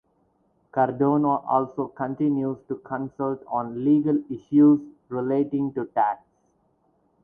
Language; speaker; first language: English; non-native, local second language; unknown